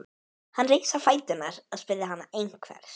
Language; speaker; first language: Icelandic; native; Icelandic